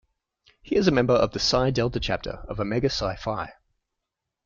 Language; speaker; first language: English; native; English